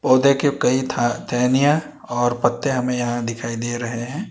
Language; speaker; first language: Hindi; non-native, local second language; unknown